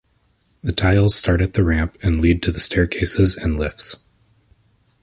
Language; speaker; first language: English; native; English